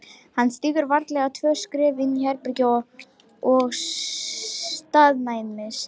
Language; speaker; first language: Icelandic; non-native, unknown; Lithuanian